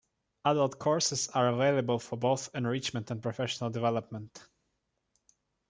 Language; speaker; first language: English; non-native, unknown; Russian